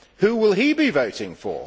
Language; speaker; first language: English; native; English